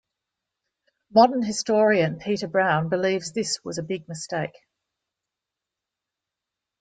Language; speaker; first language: English; native; English